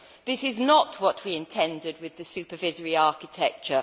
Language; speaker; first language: English; native; English